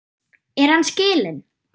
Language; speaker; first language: Icelandic; non-native, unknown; German